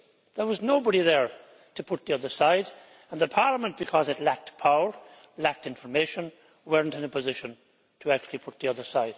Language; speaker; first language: English; native; English